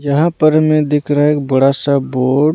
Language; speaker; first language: Hindi; non-native, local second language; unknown